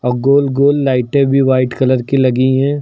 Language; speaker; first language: Hindi; native; Hindi